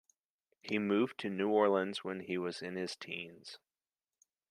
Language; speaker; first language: English; native; English